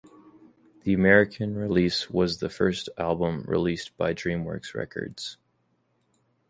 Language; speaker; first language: English; native; English